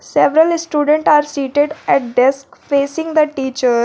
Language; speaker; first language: English; non-native, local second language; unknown